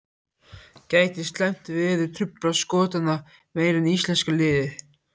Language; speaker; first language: Icelandic; native; Icelandic